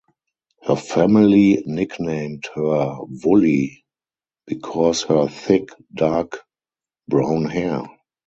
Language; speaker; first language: English; non-native, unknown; German